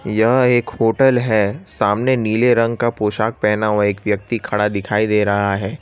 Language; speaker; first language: Hindi; non-native, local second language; Gujarati